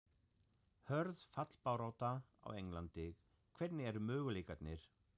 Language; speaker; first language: Icelandic; non-native, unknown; German